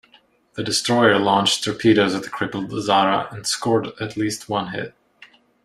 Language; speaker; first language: English; non-native, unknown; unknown